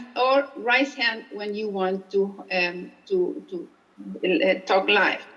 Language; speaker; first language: English; non-native, fluent; Spanish